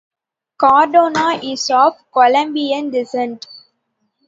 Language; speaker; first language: English; non-native, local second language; Tamil